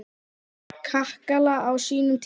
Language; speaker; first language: Icelandic; native; Icelandic